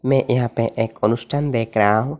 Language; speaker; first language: Hindi; non-native, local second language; Bangla